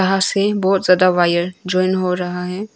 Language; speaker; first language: Hindi; non-native, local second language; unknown